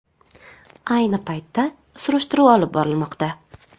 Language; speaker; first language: Uzbek; native; Uzbek